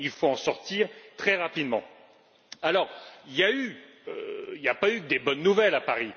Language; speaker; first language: French; native; French